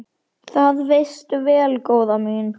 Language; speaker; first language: Icelandic; native; Icelandic